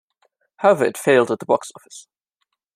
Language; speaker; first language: English; non-native, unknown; German